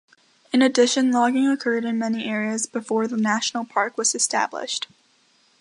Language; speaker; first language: English; native; English